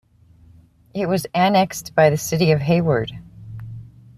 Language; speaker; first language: English; native; English